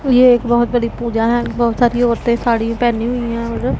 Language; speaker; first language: Hindi; non-native, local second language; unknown